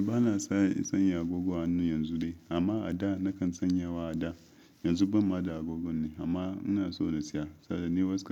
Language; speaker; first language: Hausa; non-native, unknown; Yoruba